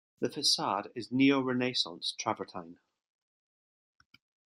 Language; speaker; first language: English; native; English